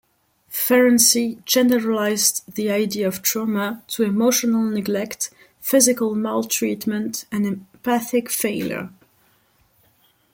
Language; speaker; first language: English; non-native, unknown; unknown